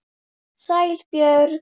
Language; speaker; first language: Icelandic; native; Icelandic